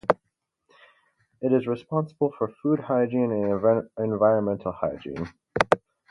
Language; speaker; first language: English; native; English